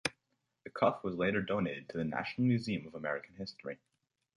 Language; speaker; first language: English; native; English